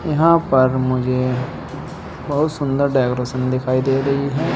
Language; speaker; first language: Hindi; native; Hindi